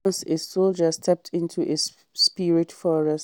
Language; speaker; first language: English; non-native, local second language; Hausa